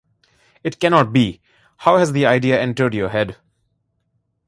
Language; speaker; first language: English; non-native, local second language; Bangla